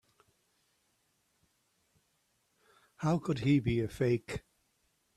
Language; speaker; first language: English; native; English